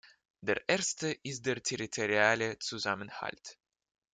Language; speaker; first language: German; non-native, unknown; Russian